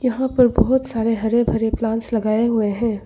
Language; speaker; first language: Hindi; non-native, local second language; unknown